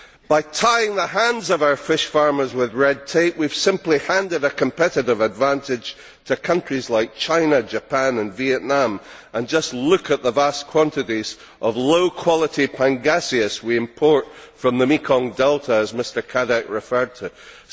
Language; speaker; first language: English; native; English